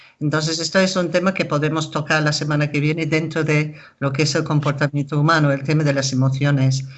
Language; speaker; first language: Spanish; non-native, fluent; English